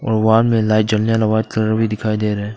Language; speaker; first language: Hindi; non-native, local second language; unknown